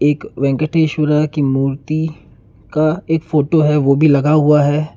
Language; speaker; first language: Hindi; non-native, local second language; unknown